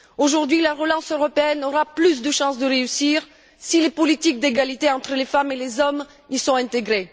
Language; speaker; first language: French; non-native, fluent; Bulgarian